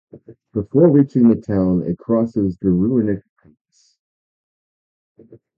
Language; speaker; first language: English; native; English